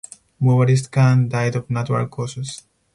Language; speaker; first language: English; non-native, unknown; Spanish